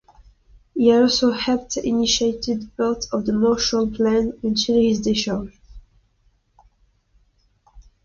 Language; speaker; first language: English; non-native, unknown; French